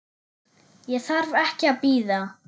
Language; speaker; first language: Icelandic; non-native, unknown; German